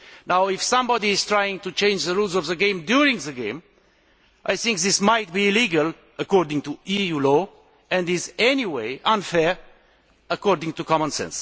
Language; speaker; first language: English; non-native, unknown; Romanian